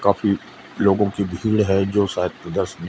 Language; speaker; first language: Hindi; native; Hindi